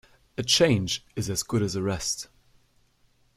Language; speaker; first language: English; non-native, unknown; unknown